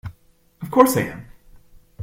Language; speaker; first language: English; native; English